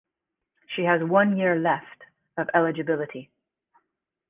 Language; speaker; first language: English; native; English